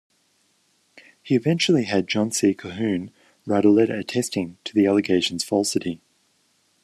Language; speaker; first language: English; native; English